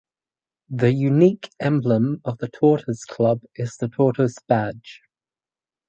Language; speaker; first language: English; native; English